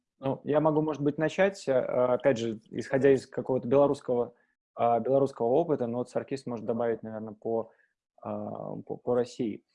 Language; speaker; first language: Russian; native; Russian